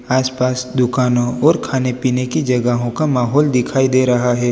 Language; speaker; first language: Hindi; non-native, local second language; Gujarati